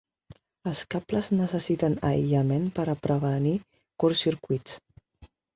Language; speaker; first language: Catalan; non-native, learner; Spanish